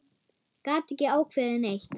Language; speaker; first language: Icelandic; non-native, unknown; German